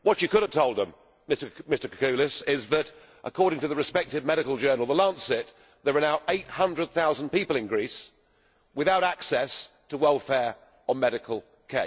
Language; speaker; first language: English; native; English